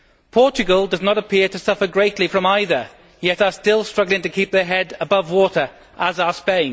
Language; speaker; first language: English; native; English